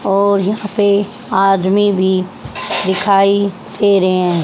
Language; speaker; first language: Hindi; native; Hindi